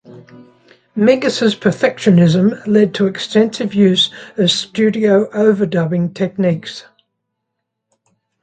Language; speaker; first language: English; native; English